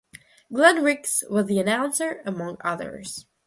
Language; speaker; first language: English; non-native, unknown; Russian